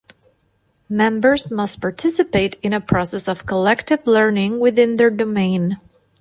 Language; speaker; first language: English; non-native, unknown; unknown